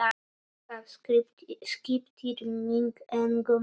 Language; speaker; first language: Icelandic; non-native, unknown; Polish